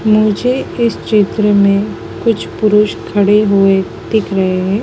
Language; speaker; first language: Hindi; native; Hindi